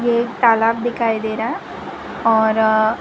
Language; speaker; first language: Hindi; non-native, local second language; Gujarati